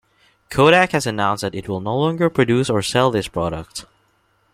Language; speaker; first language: English; non-native, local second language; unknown